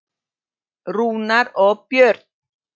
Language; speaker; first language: Icelandic; non-native, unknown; Polish